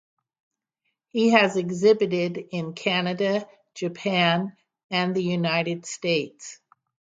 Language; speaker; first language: English; native; English